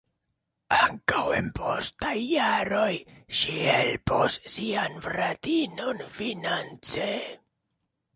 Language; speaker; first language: Esperanto; non-native, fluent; Spanish